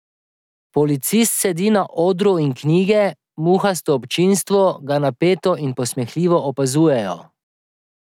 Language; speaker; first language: Slovenian; native; Slovenian